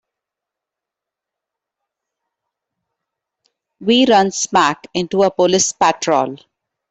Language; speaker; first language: English; non-native, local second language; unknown